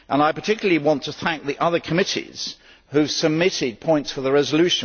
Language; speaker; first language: English; native; English